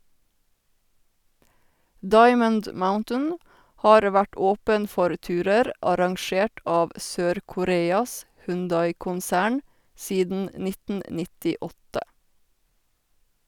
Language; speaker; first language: Norwegian; native; Norwegian